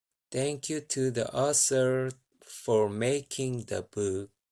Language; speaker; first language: English; non-native, learner; Korean